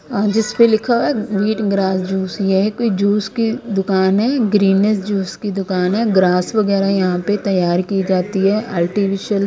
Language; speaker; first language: Hindi; non-native, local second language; Punjabi